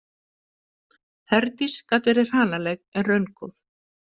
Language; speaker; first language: Icelandic; native; Icelandic